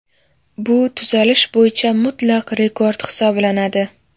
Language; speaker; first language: Uzbek; native; Uzbek